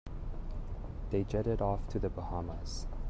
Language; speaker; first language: English; native; English